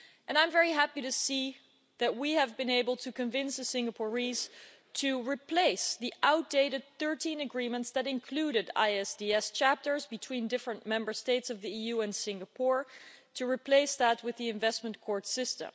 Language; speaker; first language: English; non-native, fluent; Dutch